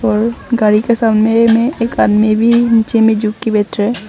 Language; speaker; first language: Hindi; non-native, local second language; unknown